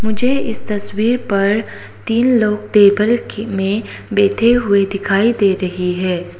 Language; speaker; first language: Hindi; non-native, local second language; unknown